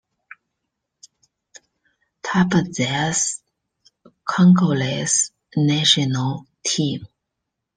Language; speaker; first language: English; non-native, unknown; Chinese